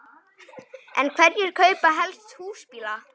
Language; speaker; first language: Icelandic; native; Icelandic